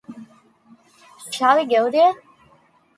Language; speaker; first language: English; non-native, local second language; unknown